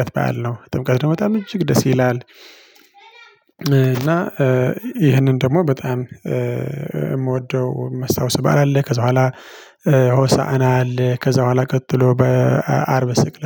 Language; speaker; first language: Amharic; non-native, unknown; Tigrinya